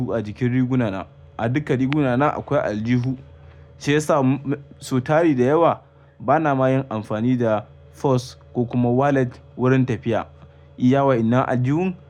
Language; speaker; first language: Hausa; native; Hausa